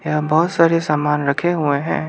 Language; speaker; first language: Hindi; non-native, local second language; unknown